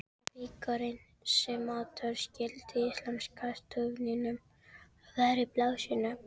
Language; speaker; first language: Icelandic; non-native, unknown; Filipino